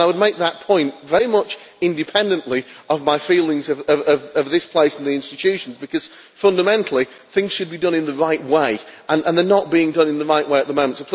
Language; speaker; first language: English; native; English